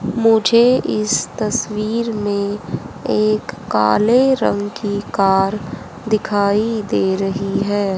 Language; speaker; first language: Hindi; native; Hindi